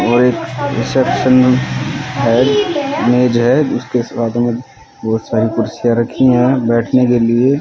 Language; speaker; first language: Hindi; native; Hindi